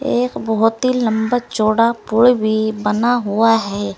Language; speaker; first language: Hindi; native; Hindi